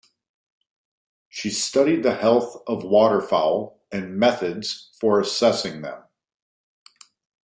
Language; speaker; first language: English; native; English